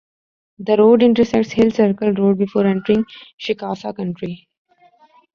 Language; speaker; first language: English; non-native, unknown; Urdu